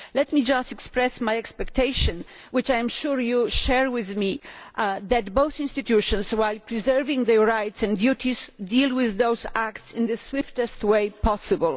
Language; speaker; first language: English; non-native, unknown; Polish